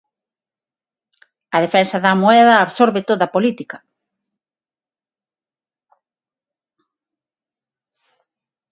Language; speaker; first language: Galician; non-native, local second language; Spanish